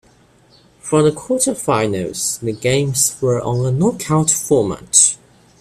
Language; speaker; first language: English; non-native, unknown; Chinese